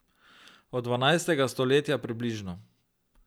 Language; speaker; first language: Slovenian; native; Slovenian